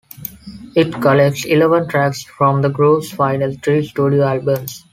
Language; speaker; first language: English; non-native, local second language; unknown